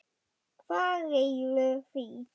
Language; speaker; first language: Icelandic; non-native, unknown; German